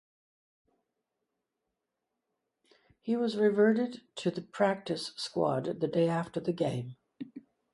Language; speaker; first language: English; native; English